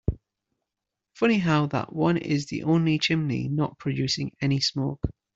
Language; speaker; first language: English; native; English